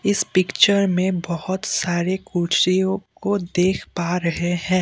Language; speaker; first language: Hindi; non-native, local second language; Assamese